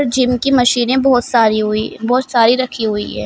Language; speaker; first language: Hindi; native; Hindi